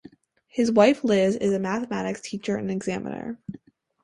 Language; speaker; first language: English; native; English